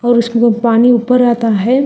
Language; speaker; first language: Hindi; non-native, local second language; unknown